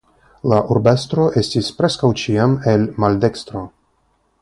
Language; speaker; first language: Esperanto; non-native, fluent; Russian